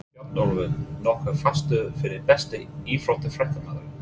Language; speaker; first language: Icelandic; non-native, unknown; English